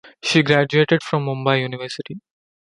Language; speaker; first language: English; non-native, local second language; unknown